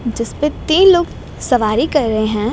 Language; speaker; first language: Hindi; non-native, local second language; Gujarati